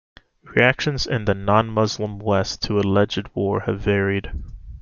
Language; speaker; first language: English; native; English